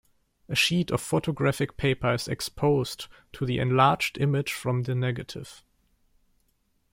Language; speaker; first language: English; non-native, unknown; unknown